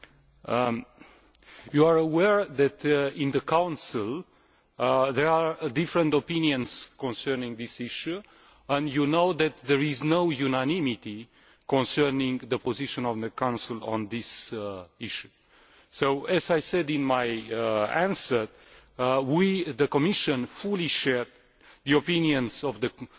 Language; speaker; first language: English; non-native, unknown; Romanian